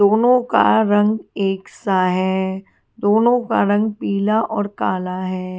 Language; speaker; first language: Hindi; native; Hindi